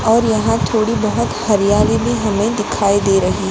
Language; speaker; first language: Hindi; non-native, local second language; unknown